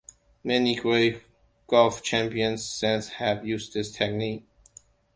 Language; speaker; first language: English; non-native, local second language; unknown